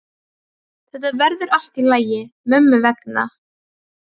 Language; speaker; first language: Icelandic; non-native, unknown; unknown